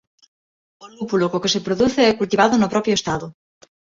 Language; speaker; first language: Galician; non-native, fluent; Spanish